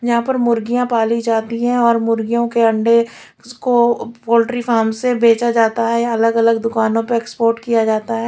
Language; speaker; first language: Hindi; native; Hindi